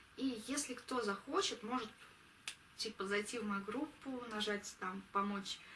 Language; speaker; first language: Russian; native; Russian